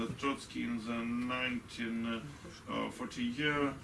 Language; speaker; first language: English; non-native, learner; Russian